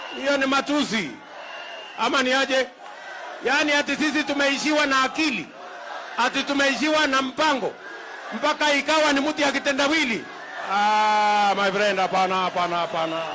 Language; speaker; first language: Swahili; non-native, local second language; Kikuyu